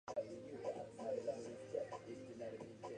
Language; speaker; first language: English; non-native, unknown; Japanese